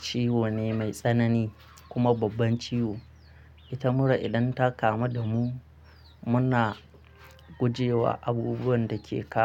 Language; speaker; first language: Hausa; non-native, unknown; Akan